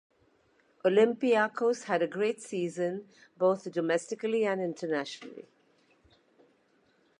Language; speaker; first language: English; non-native, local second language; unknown